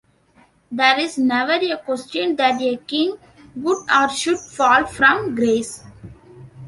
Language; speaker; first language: English; non-native, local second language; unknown